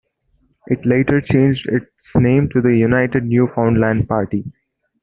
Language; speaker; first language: English; non-native, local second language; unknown